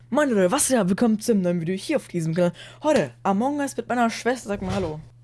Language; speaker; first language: German; native; German